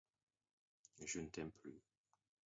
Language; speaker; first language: French; non-native, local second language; Haitian Creole